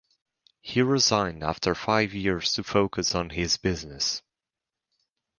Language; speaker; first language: English; native; English